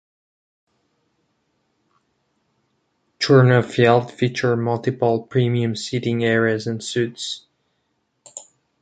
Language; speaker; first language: English; non-native, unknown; Catalan